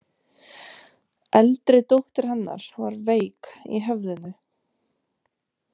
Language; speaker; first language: Icelandic; non-native, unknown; Romanian